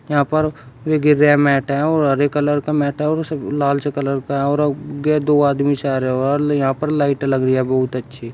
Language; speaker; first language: Hindi; native; Hindi